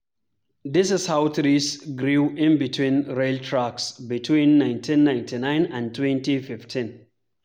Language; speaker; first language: English; non-native, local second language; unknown